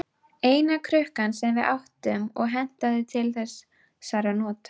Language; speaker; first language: Icelandic; native; Icelandic